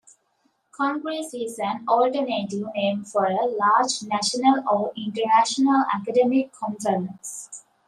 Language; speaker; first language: English; native; English